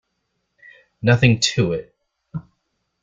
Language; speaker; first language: English; native; English